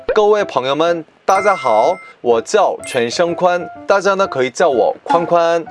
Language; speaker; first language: Chinese; non-native, fluent; Korean